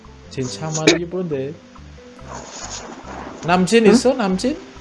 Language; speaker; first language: Korean; non-native, learner; Indonesian